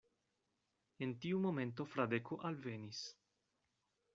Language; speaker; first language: Esperanto; non-native, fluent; Spanish